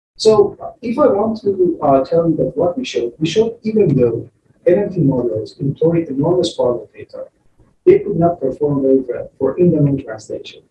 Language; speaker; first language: English; non-native, fluent; Persian